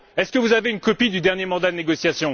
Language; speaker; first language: French; native; French